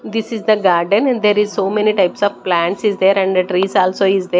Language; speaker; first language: English; non-native, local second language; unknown